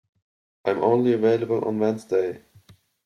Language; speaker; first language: English; non-native, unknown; German